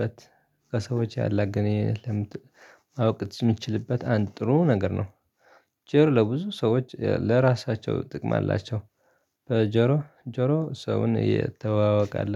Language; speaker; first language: Amharic; non-native, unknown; Tigrinya